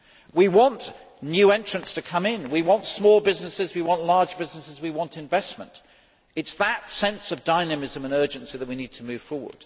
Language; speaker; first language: English; native; English